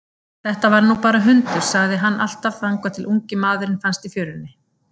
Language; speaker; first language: Icelandic; native; Icelandic